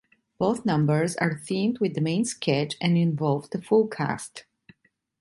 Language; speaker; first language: English; non-native, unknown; Italian